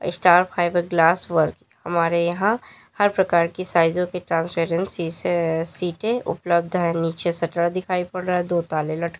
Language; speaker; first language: Hindi; native; Hindi